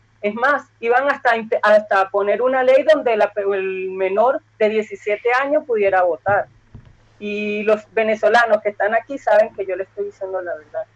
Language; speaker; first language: Spanish; native; Spanish